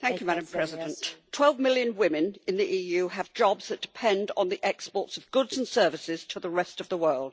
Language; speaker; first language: English; native; English